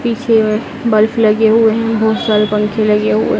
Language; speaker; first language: Hindi; native; Hindi